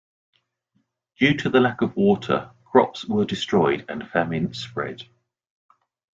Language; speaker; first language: English; native; English